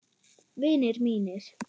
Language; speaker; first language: Icelandic; non-native, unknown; German